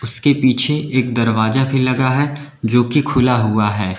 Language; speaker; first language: Hindi; native; Hindi